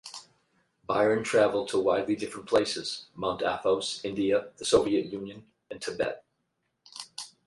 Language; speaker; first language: English; native; English